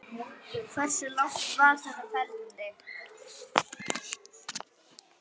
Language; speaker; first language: Icelandic; native; Icelandic